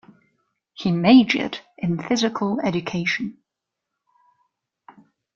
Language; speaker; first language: English; non-native, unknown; German